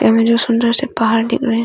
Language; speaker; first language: Hindi; non-native, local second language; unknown